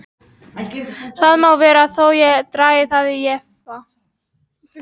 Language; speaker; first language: Icelandic; non-native, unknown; Polish